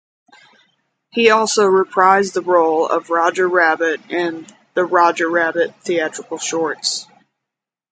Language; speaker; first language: English; native; English